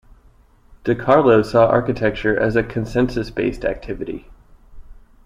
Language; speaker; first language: English; native; English